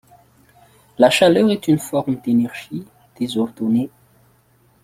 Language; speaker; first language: French; non-native, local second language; Malagasy